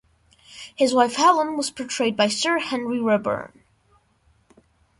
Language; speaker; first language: English; non-native, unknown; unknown